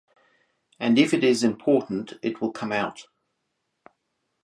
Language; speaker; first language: English; native; English